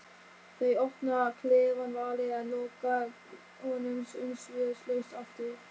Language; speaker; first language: Icelandic; non-native, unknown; German